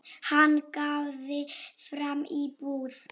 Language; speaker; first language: Icelandic; non-native, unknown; Polish